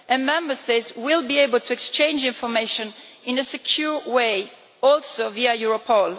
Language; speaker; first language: English; non-native, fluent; Italian